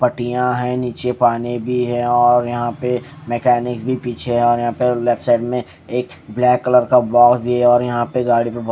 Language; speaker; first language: Hindi; native; Hindi